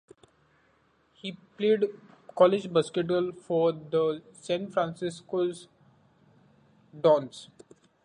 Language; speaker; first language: English; non-native, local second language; Marathi